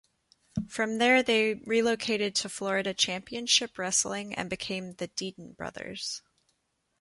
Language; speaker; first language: English; native; English